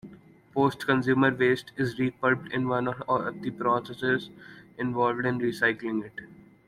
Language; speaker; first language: English; non-native, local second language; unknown